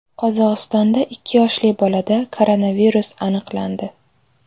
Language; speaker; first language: Uzbek; native; Uzbek